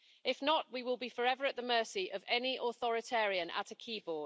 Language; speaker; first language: English; native; English